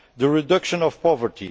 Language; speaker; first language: English; non-native, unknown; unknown